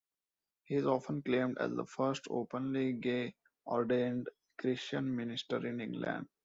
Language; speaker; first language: English; non-native, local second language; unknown